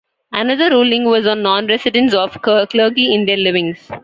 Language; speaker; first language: English; non-native, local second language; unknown